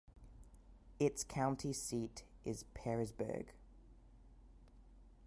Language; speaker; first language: English; native; English